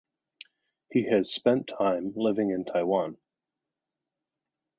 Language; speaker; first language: English; native; English